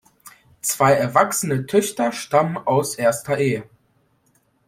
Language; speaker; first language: German; non-native, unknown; Polish